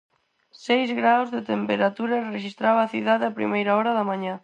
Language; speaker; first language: Galician; non-native, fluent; Spanish